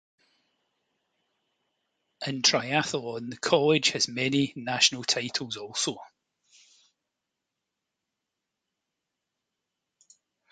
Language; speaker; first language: English; native; English